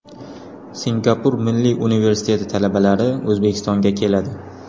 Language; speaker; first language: Uzbek; native; Uzbek